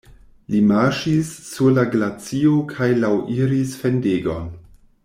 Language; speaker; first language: Esperanto; non-native, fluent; German